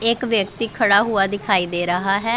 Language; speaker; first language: Hindi; non-native, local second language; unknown